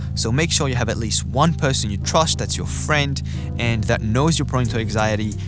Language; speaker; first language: English; native; English